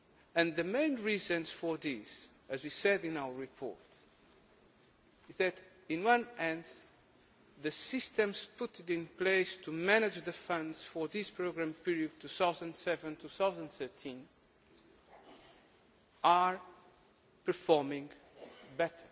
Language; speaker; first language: English; non-native, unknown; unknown